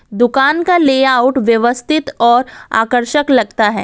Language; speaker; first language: Hindi; non-native, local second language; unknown